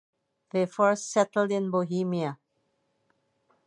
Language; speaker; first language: English; native; English